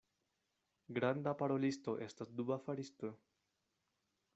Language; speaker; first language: Esperanto; non-native, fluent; Spanish